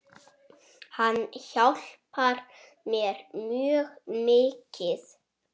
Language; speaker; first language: Icelandic; native; Icelandic